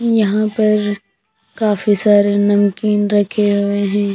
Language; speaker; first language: Hindi; non-native, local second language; Punjabi